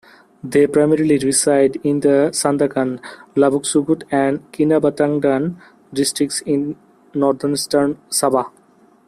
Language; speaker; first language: English; non-native, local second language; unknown